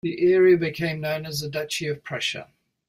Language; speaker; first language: English; native; English